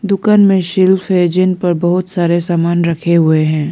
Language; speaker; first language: Hindi; non-native, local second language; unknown